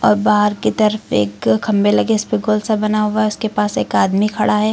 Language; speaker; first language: Hindi; native; Hindi